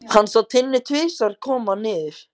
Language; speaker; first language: Icelandic; native; Icelandic